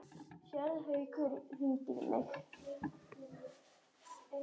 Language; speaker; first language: Icelandic; native; Icelandic